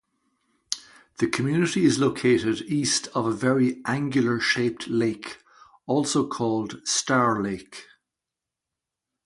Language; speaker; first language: English; native; English